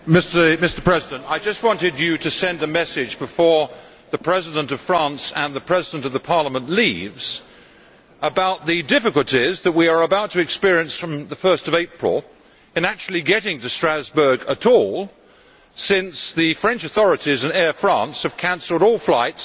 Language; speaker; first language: English; native; English